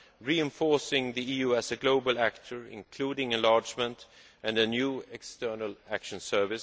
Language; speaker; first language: English; non-native, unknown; Swedish